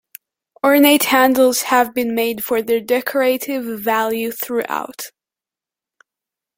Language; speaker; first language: English; native; English